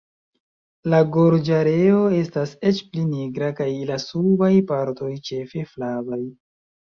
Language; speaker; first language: Esperanto; non-native, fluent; Chinese